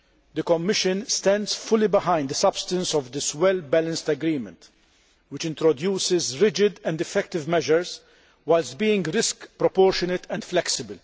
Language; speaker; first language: English; non-native, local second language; Maltese